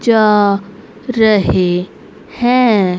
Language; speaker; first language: Hindi; native; Hindi